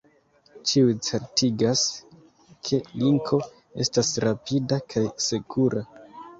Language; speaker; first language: Esperanto; non-native, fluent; Kinyarwanda